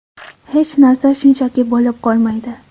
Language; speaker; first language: Uzbek; non-native, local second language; Kara-Kalpak